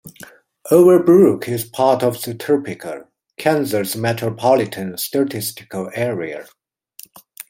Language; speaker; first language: English; non-native, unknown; Chinese